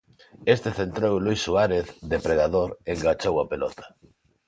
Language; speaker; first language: Galician; non-native, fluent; Spanish